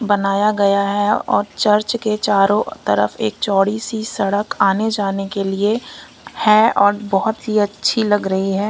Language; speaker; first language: Hindi; non-native, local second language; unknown